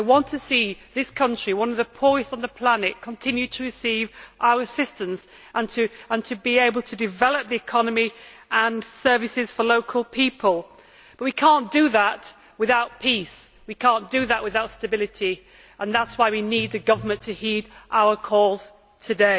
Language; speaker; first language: English; native; English